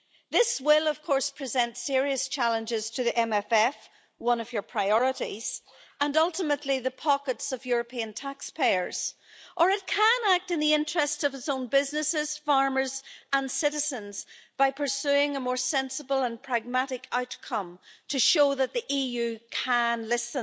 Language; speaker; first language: English; native; English